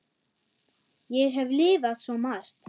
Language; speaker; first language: Icelandic; non-native, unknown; German